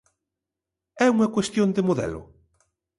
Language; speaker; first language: Galician; native; Galician